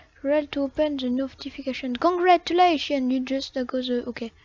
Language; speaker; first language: English; non-native, learner; French